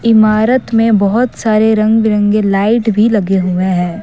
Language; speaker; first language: Hindi; non-native, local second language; Assamese